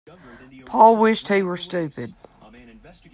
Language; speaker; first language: English; native; English